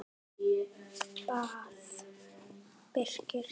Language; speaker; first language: Icelandic; native; Icelandic